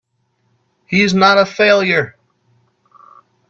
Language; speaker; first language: English; native; English